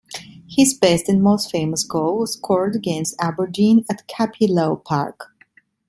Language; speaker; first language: English; non-native, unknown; Italian